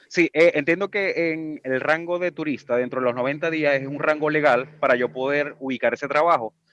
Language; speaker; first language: Spanish; native; Spanish